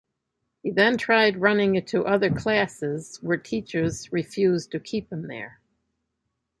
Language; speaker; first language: English; native; English